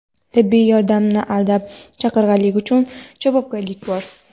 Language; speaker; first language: Uzbek; non-native, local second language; Kara-Kalpak